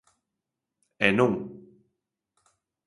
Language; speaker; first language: Galician; native; Galician